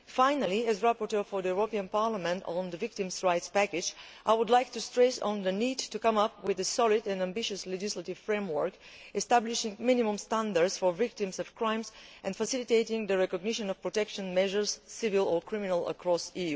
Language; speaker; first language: English; non-native, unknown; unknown